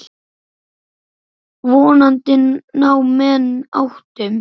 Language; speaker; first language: Icelandic; native; Icelandic